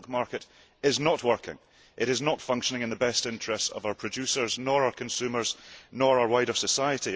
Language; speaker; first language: English; early bilingual, heritage; English